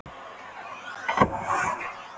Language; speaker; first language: Icelandic; non-native, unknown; Polish